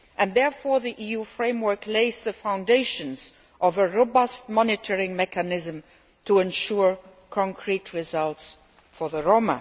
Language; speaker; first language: English; non-native, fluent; Luxembourgish